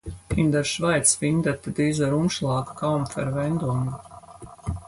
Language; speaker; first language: German; non-native, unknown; Latvian